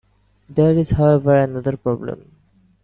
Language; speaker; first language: English; non-native, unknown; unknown